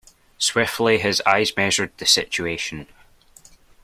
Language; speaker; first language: English; native; English